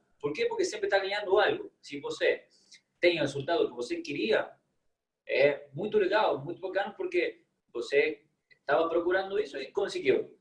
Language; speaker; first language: Portuguese; non-native, fluent; Spanish